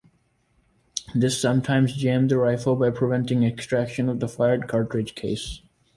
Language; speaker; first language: English; native; English